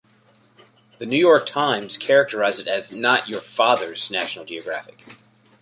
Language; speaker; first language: English; native; English